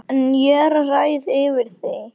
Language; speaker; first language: Icelandic; native; Icelandic